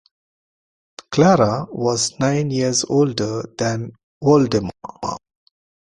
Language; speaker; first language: English; non-native, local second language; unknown